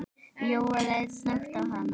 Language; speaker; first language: Icelandic; native; Icelandic